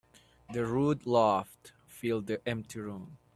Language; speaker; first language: English; native; English